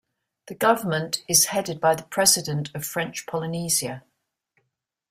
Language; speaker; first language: English; native; English